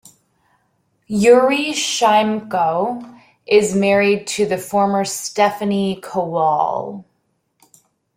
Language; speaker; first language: English; native; English